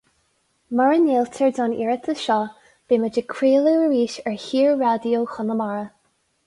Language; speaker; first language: Irish; non-native, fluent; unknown